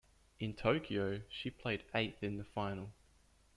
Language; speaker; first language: English; native; English